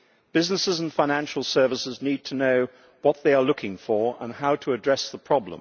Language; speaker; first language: English; native; English